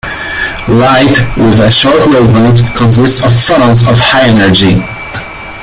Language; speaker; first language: English; native; English